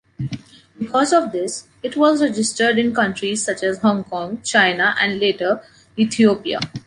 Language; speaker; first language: English; non-native, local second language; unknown